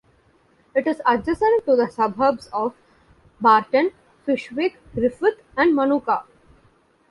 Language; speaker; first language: English; non-native, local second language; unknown